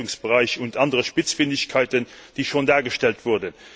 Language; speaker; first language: German; non-native, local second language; Luxembourgish